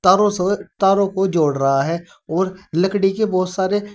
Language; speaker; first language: Hindi; native; Hindi